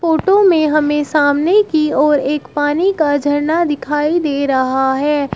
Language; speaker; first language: Hindi; native; Hindi